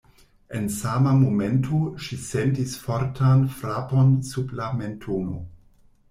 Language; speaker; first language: Esperanto; non-native, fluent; German